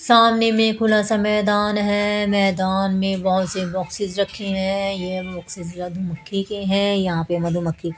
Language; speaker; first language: Hindi; native; Hindi